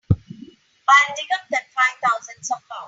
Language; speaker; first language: English; non-native, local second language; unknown